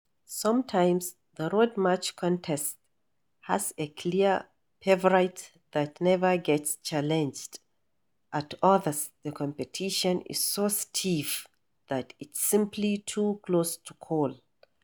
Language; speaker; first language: English; non-native, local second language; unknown